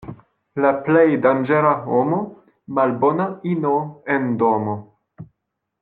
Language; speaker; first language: Esperanto; non-native, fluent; French